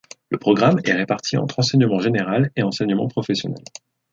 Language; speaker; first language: French; native; French